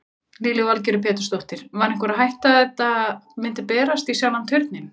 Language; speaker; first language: Icelandic; native; Icelandic